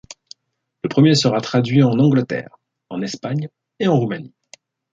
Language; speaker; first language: French; native; French